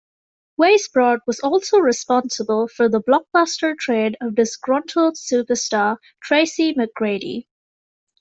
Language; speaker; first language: English; native; English